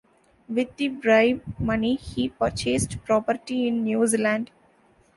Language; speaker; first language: English; non-native, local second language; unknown